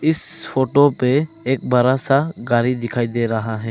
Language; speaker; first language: Hindi; early bilingual, other home language; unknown